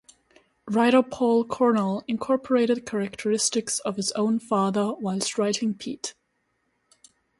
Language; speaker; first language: English; non-native, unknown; German